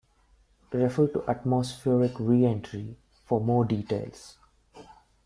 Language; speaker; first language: English; non-native, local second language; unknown